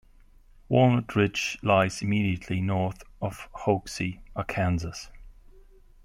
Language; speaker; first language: English; non-native, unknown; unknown